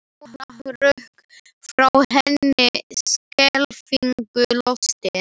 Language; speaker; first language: Icelandic; non-native, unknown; Slovak